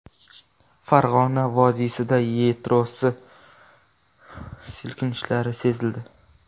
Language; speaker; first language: Uzbek; non-native, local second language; Kara-Kalpak